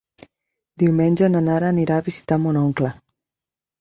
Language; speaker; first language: Catalan; non-native, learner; Spanish